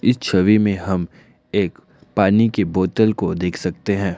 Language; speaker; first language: Hindi; non-native, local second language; Assamese